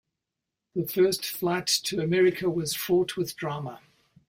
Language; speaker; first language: English; native; English